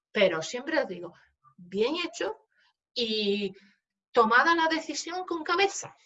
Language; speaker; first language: Spanish; non-native, fluent; Polish